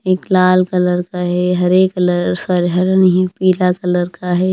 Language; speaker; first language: Hindi; non-native, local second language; Punjabi